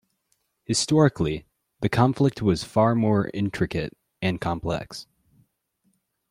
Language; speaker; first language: English; native; English